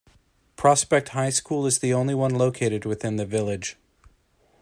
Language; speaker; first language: English; native; English